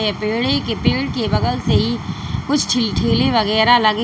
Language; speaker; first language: Hindi; native; Hindi